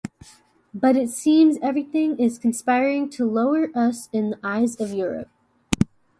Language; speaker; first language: English; native; English